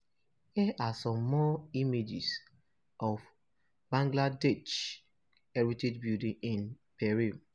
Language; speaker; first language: English; non-native, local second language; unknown